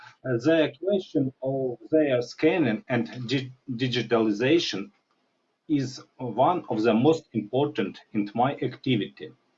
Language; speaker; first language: English; non-native, learner; Ukrainian